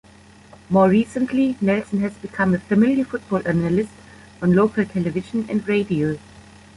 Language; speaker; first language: English; non-native, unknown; German